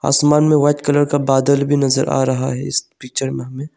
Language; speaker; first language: Hindi; non-native, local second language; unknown